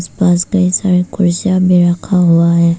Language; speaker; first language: Hindi; non-native, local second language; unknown